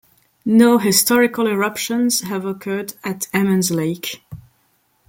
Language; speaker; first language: English; non-native, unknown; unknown